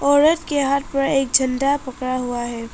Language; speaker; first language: Hindi; non-native, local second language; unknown